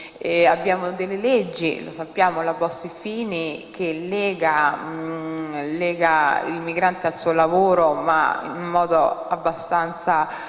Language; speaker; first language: Italian; early bilingual, other home language; Somali